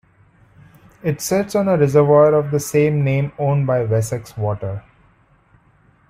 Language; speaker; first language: English; non-native, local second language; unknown